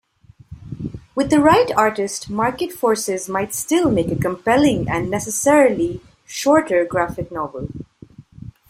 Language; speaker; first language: English; non-native, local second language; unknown